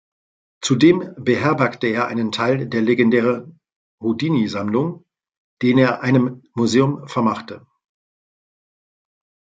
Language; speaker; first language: German; native; German